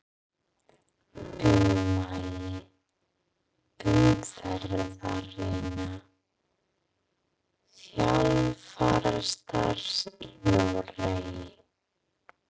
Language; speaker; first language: Icelandic; non-native, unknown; English